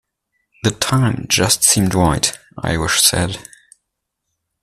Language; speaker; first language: English; non-native, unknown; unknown